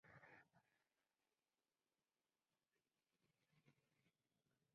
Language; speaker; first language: English; non-native, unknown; Spanish